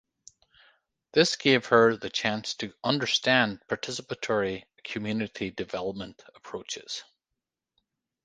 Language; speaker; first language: English; native; English